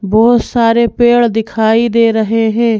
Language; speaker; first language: Hindi; native; Hindi